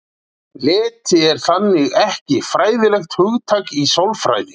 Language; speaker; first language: Icelandic; native; Icelandic